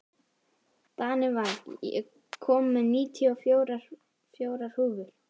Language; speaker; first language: Icelandic; native; Icelandic